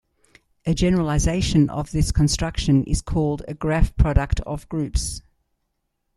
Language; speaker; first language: English; native; English